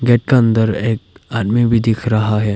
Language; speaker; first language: Hindi; non-native, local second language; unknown